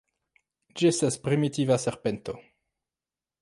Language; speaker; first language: Esperanto; non-native, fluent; French